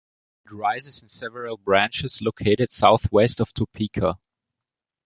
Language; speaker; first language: English; non-native, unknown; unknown